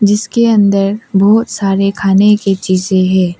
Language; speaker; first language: Hindi; non-native, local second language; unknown